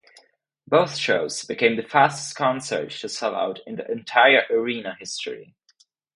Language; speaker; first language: English; non-native, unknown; Czech